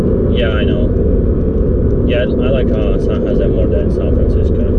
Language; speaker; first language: English; non-native, fluent; Russian